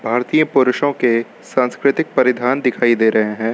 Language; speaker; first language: Hindi; native; Hindi